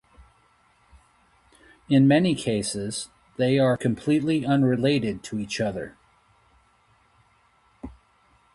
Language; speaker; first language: English; native; English